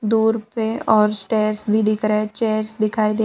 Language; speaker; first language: Hindi; non-native, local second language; Gujarati